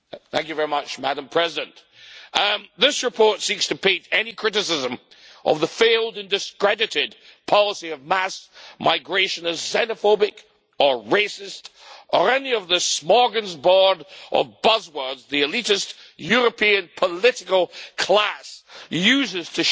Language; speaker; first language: English; native; English